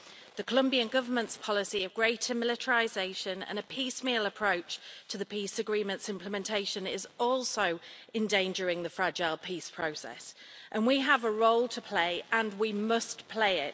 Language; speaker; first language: English; native; English